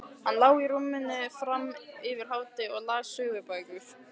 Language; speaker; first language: Icelandic; native; Icelandic